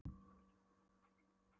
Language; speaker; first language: Icelandic; non-native, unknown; Polish